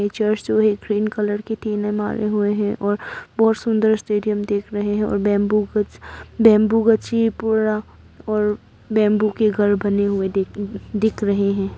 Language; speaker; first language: Hindi; non-native, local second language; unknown